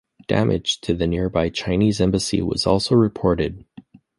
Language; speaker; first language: English; native; English